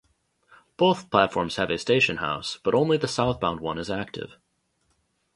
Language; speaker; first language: English; native; English